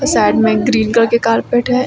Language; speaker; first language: Hindi; native; Hindi